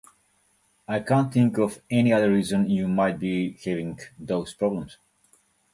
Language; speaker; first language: English; native; English